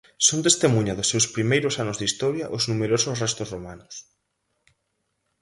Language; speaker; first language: Galician; native; Galician